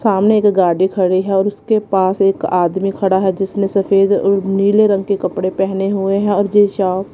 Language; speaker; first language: Hindi; non-native, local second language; Punjabi